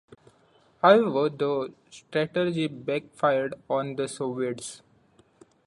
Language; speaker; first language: English; non-native, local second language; Marathi